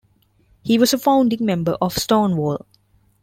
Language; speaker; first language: English; non-native, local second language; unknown